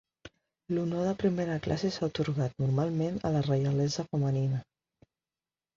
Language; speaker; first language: Catalan; non-native, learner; Spanish